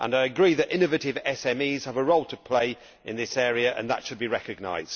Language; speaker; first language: English; native; English